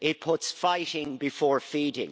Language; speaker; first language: English; native; English